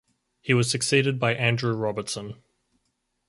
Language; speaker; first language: English; native; English